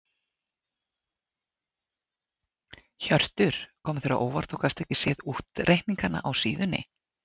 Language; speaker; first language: Icelandic; native; Icelandic